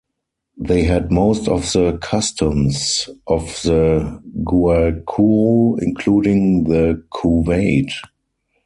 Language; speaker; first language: English; non-native, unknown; German